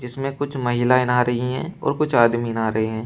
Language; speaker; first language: Hindi; native; Hindi